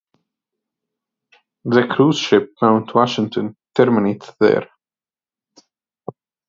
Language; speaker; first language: English; non-native, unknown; Arabic